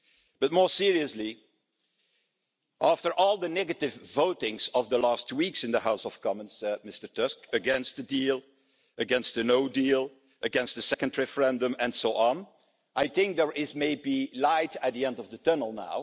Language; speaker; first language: English; non-native, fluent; Dutch